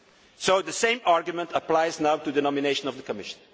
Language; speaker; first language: English; non-native, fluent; Dutch